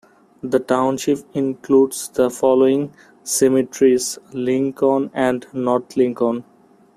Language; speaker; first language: English; non-native, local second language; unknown